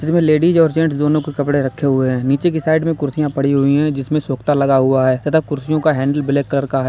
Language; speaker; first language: Hindi; native; Hindi